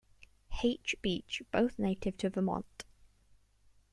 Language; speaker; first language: English; native; English